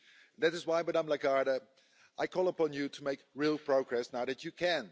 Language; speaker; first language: English; non-native, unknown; Dutch